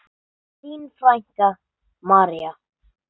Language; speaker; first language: Icelandic; non-native, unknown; English